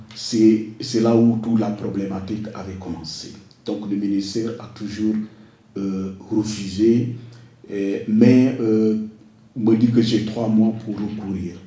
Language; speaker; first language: French; non-native, local second language; Wolof